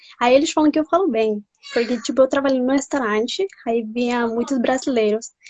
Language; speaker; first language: Portuguese; non-native, fluent; Spanish